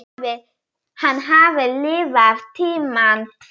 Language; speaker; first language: Icelandic; non-native, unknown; Polish